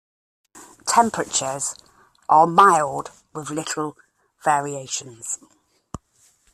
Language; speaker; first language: English; native; English